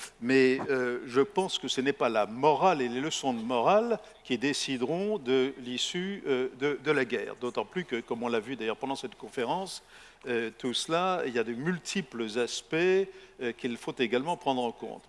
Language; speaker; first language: French; native; French